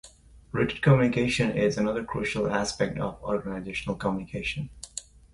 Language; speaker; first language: English; non-native, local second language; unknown